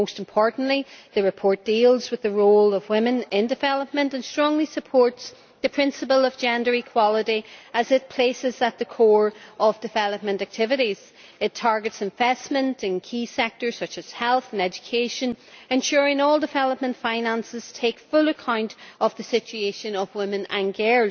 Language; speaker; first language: English; native; English